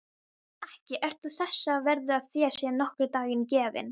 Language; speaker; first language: Icelandic; non-native, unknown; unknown